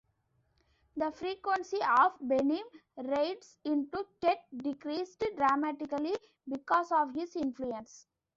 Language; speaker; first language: English; non-native, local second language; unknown